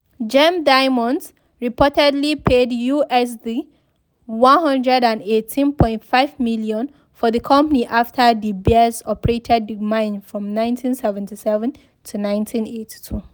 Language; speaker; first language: English; non-native, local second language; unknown